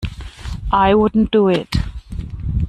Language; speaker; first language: English; non-native, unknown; German